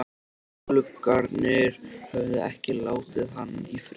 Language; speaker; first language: Icelandic; native; Icelandic